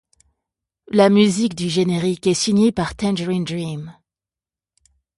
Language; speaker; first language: French; native; French